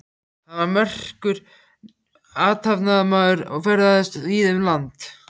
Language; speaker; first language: Icelandic; native; Icelandic